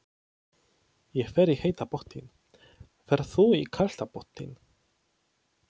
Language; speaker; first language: Icelandic; non-native, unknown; Polish